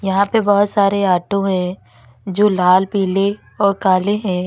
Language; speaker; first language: Hindi; native; Hindi